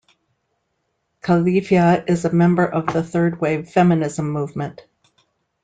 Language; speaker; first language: English; native; English